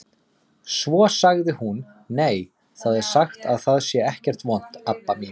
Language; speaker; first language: Icelandic; native; Icelandic